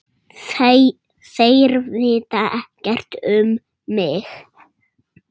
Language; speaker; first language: Icelandic; non-native, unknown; Russian